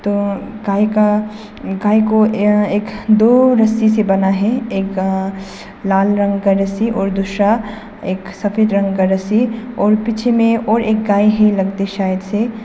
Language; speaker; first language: Hindi; non-native, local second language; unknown